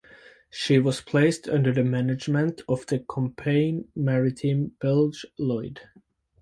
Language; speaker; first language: English; native; English